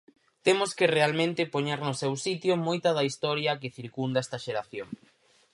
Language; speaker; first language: Galician; native; Galician